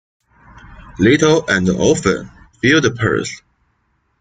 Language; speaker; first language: English; non-native, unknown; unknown